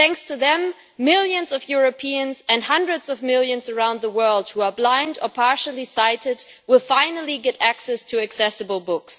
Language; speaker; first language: English; non-native, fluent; German